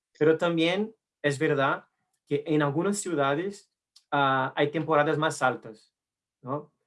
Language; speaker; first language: Spanish; non-native, related language; Portuguese